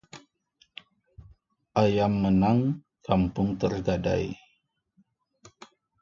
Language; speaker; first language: Indonesian; non-native, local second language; Achinese